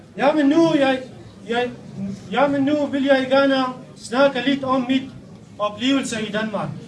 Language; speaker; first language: Danish; non-native, learner; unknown